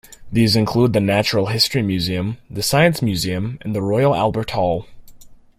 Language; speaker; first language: English; native; English